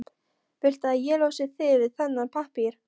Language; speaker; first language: Icelandic; non-native, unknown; Polish